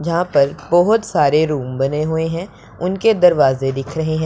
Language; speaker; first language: Hindi; non-native, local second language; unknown